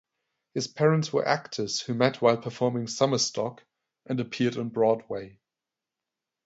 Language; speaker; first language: English; non-native, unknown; German